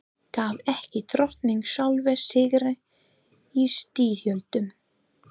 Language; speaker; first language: Icelandic; non-native, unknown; English